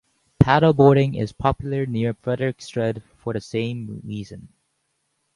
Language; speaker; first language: English; native; English